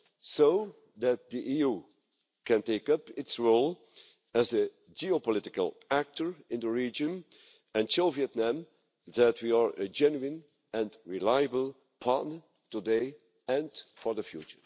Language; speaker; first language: English; non-native, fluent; Dutch